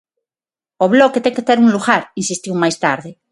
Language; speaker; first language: Galician; non-native, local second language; Spanish